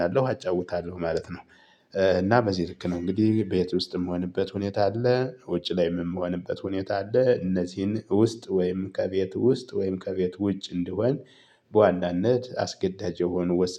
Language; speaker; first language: Amharic; native; Amharic